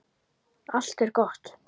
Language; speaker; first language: Icelandic; native; Icelandic